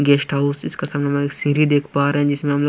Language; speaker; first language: Hindi; non-native, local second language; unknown